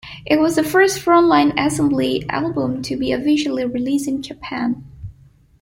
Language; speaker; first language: English; non-native, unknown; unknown